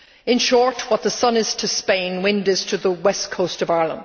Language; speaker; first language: English; native; English